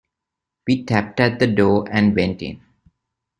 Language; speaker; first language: English; non-native, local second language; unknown